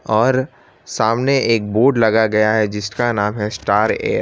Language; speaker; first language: Hindi; non-native, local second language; Gujarati